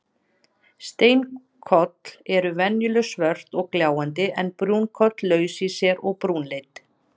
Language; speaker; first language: Icelandic; native; Icelandic